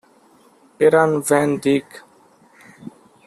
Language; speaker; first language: English; non-native, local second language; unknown